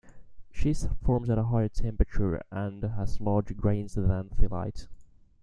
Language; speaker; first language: English; native; English